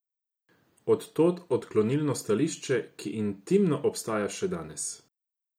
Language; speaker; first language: Slovenian; non-native, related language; Croatian